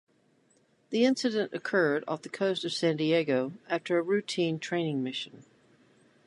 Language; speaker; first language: English; native; English